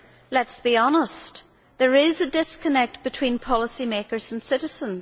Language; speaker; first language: English; native; English